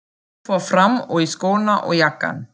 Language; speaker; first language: Icelandic; non-native, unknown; German